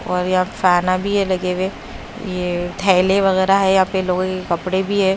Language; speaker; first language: Hindi; non-native, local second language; Punjabi